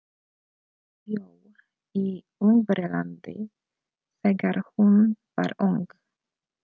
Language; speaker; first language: Icelandic; non-native, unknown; Polish